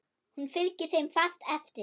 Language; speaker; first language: Icelandic; non-native, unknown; German